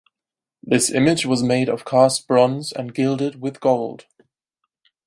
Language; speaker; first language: English; non-native, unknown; German